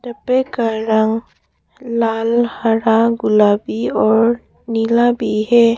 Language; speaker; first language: Hindi; non-native, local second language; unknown